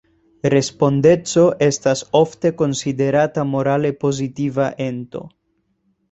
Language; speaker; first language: Esperanto; non-native, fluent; Spanish